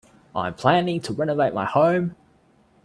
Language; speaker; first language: English; native; English